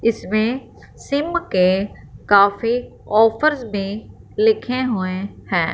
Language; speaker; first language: Hindi; non-native, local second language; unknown